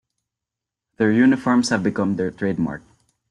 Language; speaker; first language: English; non-native, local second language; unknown